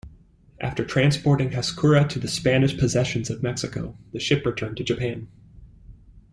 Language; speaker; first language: English; native; English